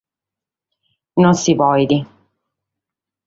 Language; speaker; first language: Sardinian; native; Sardinian